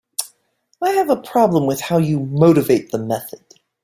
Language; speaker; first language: English; native; English